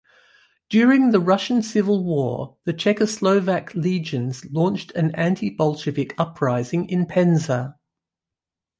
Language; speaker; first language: English; non-native, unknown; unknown